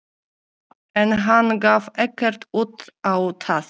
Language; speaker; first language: Icelandic; non-native, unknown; Polish